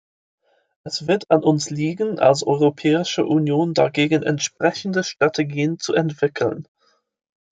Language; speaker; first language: German; non-native, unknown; English